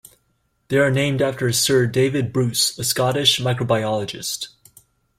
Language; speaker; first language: English; native; English